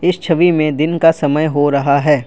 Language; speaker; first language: Hindi; non-native, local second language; Assamese